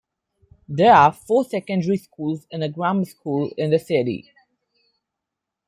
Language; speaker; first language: English; non-native, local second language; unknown